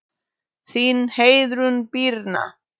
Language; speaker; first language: Icelandic; non-native, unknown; Polish